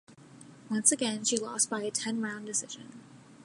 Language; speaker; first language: English; native; English